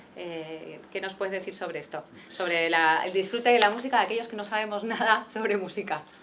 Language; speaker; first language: Spanish; native; Spanish